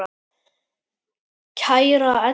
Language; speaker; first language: Icelandic; native; Icelandic